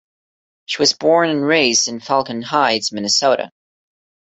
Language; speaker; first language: English; non-native, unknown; Portuguese